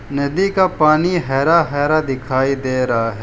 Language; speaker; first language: Hindi; non-native, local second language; Gujarati